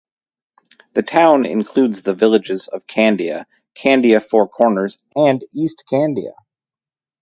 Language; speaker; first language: English; native; English